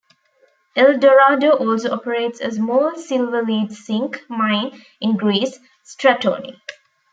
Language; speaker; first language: English; non-native, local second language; Tamil